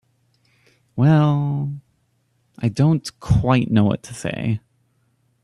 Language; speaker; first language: English; native; English